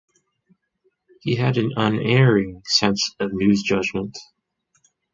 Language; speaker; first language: English; non-native, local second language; Chinese